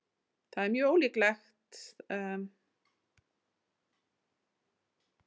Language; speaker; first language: Icelandic; native; Icelandic